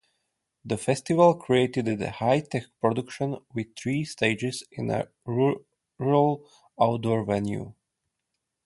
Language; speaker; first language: English; non-native, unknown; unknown